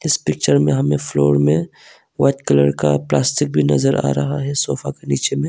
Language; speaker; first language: Hindi; early bilingual, other home language; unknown